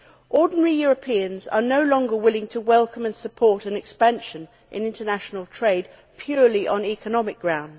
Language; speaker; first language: English; native; English